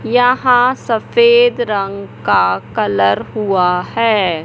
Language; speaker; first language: Hindi; native; Hindi